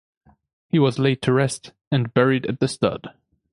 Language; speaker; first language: English; non-native, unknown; German